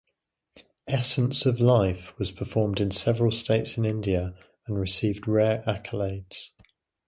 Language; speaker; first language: English; native; English